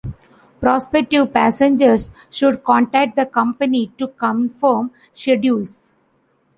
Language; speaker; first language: English; non-native, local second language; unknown